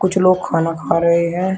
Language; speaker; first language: Hindi; native; Hindi